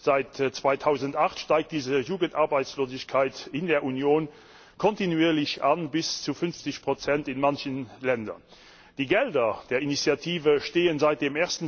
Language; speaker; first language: German; non-native, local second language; Luxembourgish